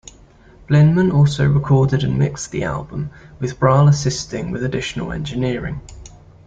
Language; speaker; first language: English; native; English